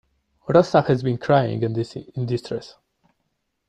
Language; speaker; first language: English; non-native, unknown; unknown